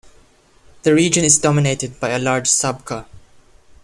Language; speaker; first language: English; non-native, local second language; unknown